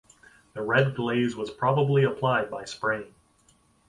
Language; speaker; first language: English; native; English